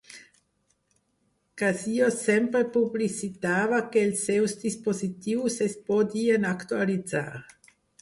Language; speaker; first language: Catalan; non-native, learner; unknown